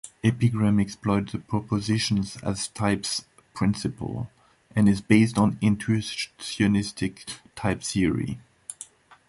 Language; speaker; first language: English; non-native, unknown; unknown